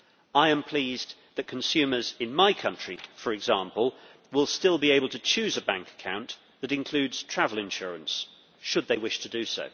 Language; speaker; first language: English; native; English